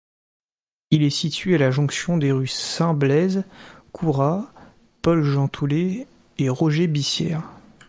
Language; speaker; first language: French; native; French